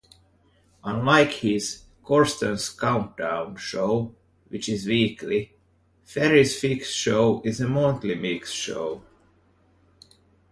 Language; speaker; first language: English; native; English